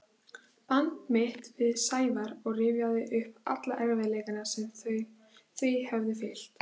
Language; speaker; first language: Icelandic; native; Icelandic